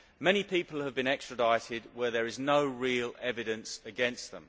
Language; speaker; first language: English; native; English